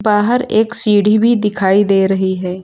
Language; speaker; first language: Hindi; native; Hindi